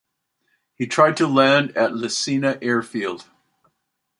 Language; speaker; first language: English; native; English